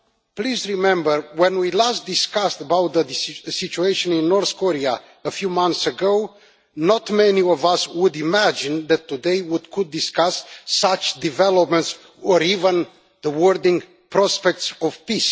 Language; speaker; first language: English; non-native, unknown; Romanian